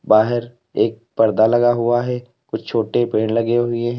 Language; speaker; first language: Hindi; native; Hindi